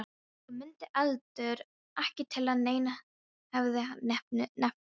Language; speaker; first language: Icelandic; non-native, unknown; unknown